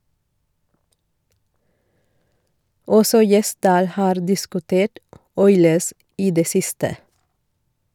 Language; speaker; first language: Norwegian; non-native, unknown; Sinhala